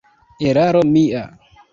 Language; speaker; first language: Esperanto; non-native, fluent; Kinyarwanda